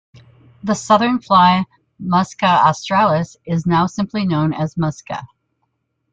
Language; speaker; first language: English; native; English